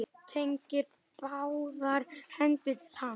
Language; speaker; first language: Icelandic; native; Icelandic